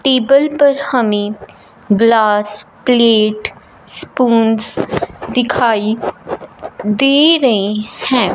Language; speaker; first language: Hindi; non-native, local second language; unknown